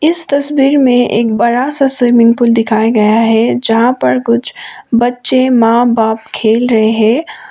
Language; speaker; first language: Hindi; non-native, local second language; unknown